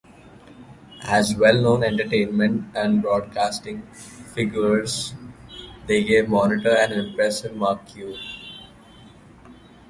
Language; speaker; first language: English; non-native, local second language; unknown